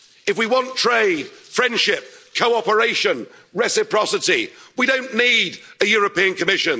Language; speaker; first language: English; native; English